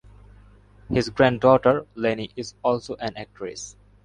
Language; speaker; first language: English; non-native, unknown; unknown